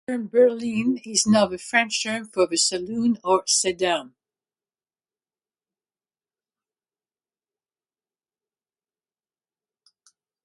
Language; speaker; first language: English; native; English